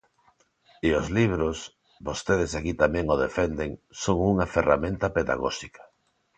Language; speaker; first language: Galician; non-native, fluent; Spanish